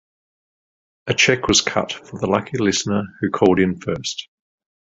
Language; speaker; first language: English; native; English